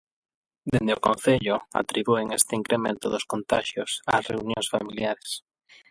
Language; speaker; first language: Galician; non-native, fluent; Spanish